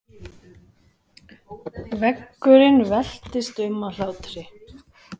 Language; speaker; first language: Icelandic; native; Icelandic